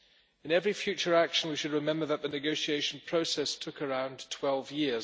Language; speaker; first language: English; non-native, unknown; German